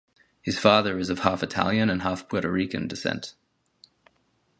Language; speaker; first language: English; native; English